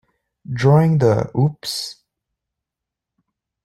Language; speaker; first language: English; native; English